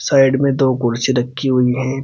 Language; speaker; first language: Hindi; native; Hindi